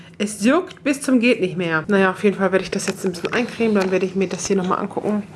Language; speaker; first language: German; early bilingual, other home language; Turkish